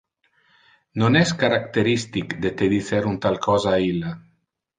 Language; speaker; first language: Interlingua; non-native, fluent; Italian